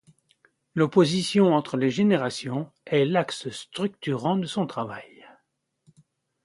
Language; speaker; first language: French; native; French